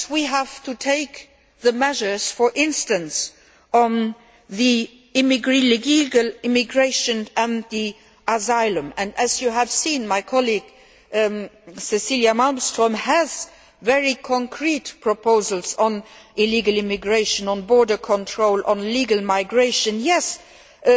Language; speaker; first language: English; non-native, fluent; Luxembourgish